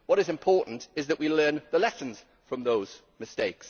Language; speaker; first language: English; native; English